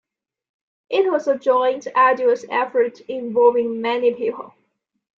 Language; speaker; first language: English; non-native, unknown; Chinese